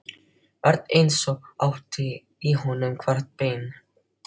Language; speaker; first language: Icelandic; non-native, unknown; Filipino